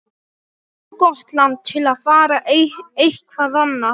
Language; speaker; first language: Icelandic; non-native, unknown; Polish